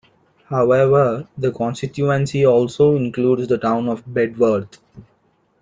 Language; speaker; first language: English; non-native, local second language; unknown